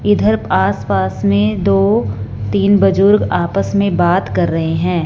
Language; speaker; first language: Hindi; non-native, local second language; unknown